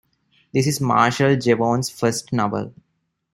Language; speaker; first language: English; non-native, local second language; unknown